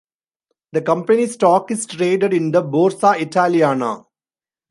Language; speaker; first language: English; non-native, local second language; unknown